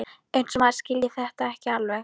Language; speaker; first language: Icelandic; non-native, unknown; Polish